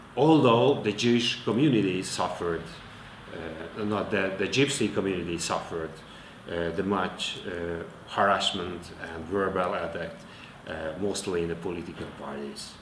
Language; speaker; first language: English; non-native, learner; Hungarian